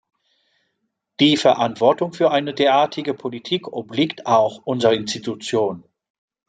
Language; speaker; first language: German; non-native, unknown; French